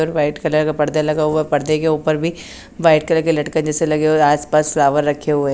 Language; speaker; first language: Hindi; native; Hindi